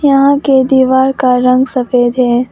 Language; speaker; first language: Hindi; non-native, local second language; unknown